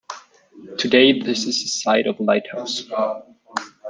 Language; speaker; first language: English; non-native, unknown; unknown